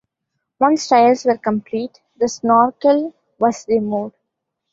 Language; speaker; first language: English; non-native, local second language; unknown